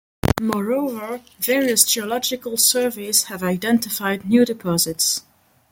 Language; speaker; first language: English; non-native, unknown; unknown